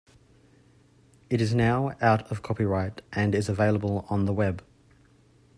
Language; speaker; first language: English; native; English